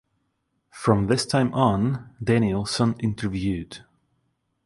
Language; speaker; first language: English; non-native, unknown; Russian